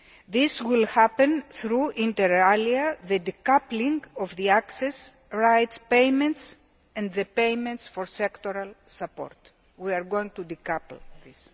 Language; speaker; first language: English; non-native, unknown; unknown